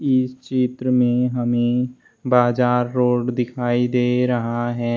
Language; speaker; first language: Hindi; native; Hindi